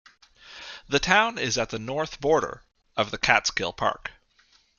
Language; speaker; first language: English; native; English